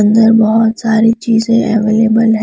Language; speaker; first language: Hindi; non-native, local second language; Punjabi